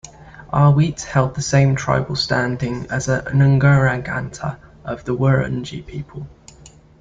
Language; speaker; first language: English; native; English